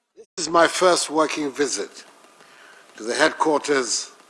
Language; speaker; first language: English; non-native, local second language; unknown